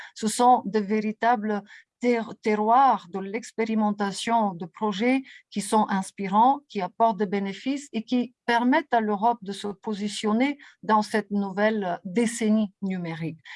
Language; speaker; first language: French; non-native, fluent; Bulgarian